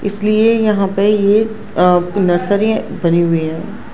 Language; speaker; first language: Hindi; non-native, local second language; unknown